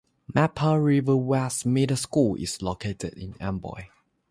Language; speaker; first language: English; non-native, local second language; Chinese